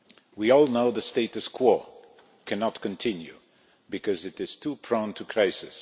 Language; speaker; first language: English; non-native, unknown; Polish